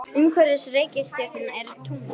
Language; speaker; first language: Icelandic; native; Icelandic